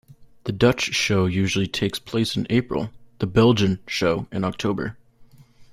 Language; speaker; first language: English; native; English